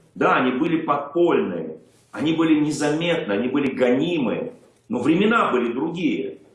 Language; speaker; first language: Russian; native; Russian